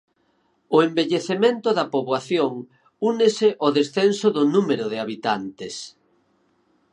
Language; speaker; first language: Galician; native; Galician